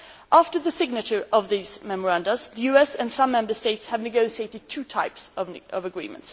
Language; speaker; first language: English; non-native, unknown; Swedish